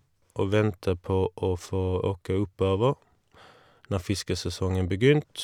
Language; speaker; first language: Norwegian; non-native, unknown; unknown